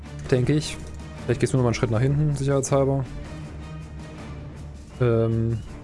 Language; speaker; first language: German; native; German